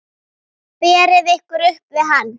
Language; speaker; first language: Icelandic; native; Icelandic